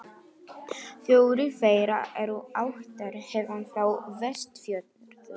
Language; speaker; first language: Icelandic; non-native, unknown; Polish